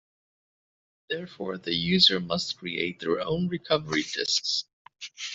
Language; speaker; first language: English; native; English